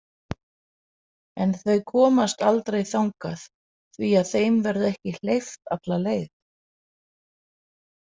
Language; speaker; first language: Icelandic; non-native, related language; Danish